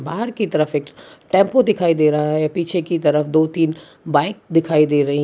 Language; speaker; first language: Hindi; non-native, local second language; Gujarati